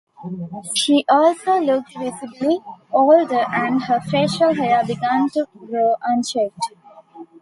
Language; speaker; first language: English; non-native, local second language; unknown